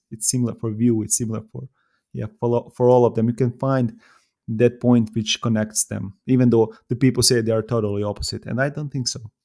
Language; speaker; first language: English; non-native, fluent; Serbian